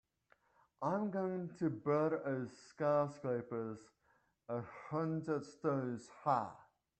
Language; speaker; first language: English; native; English